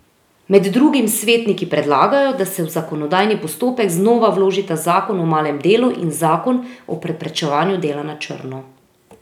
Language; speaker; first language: Slovenian; native; Slovenian